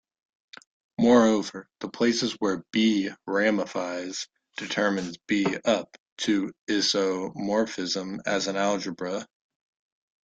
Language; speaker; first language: English; native; English